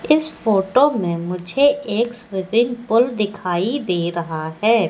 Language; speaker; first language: Hindi; native; Hindi